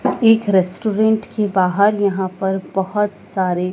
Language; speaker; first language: Hindi; native; Hindi